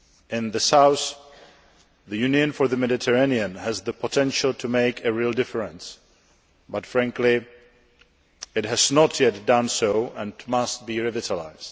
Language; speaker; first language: English; non-native, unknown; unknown